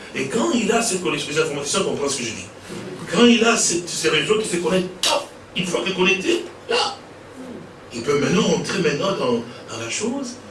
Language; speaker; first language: French; non-native, local second language; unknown